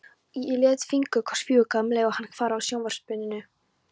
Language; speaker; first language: Icelandic; non-native, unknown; Polish